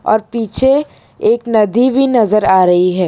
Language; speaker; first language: Hindi; non-native, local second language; Gujarati